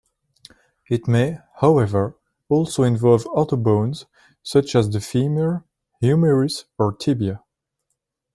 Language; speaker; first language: English; non-native, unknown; French